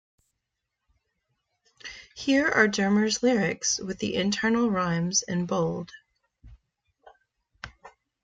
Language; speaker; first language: English; native; English